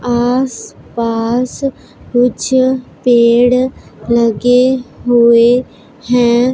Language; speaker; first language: Hindi; non-native, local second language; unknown